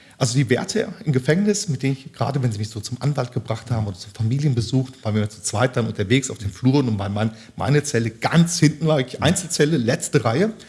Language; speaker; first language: German; early bilingual, other home language; Turkish